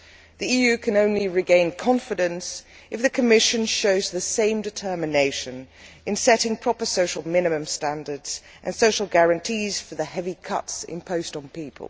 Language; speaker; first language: English; non-native, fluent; Dutch